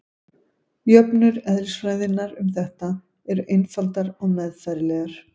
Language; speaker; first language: Icelandic; native; Icelandic